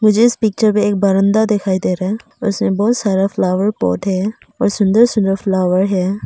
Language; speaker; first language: Hindi; non-native, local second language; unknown